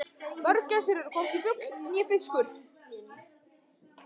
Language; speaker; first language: Icelandic; native; Icelandic